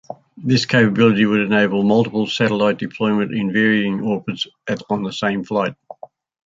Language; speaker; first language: English; native; English